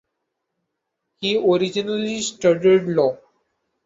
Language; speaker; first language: English; non-native, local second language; Marathi